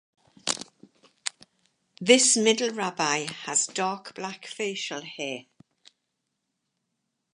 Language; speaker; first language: English; native; English